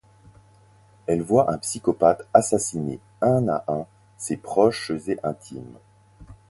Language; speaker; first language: French; native; French